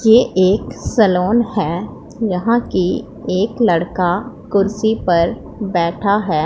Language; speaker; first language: Hindi; non-native, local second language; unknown